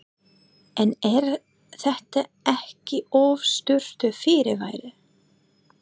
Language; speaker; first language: Icelandic; non-native, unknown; English